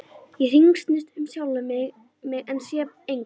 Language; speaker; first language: Icelandic; native; Icelandic